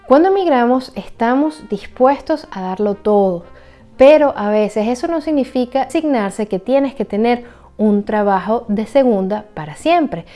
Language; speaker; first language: Spanish; native; Spanish